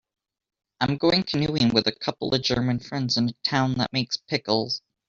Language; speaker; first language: English; native; English